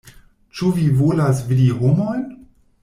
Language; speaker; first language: Esperanto; non-native, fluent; German